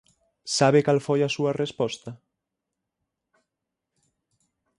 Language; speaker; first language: Galician; native; Galician